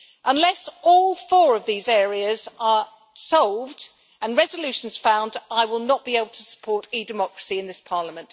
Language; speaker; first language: English; native; English